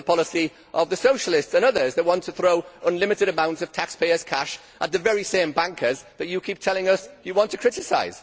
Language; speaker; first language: English; native; English